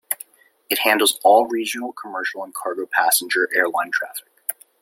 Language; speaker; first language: English; native; English